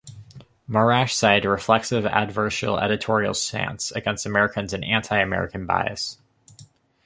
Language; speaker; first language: English; native; English